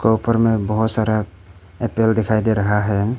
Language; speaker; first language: Hindi; non-native, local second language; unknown